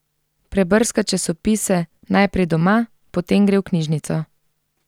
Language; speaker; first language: Slovenian; native; Slovenian